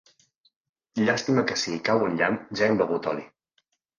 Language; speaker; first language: Catalan; native; Catalan